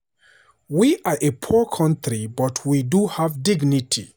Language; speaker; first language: English; non-native, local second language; Hausa